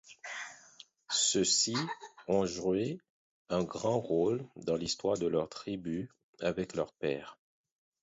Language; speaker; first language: French; non-native, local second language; Haitian Creole